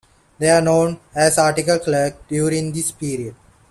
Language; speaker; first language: English; non-native, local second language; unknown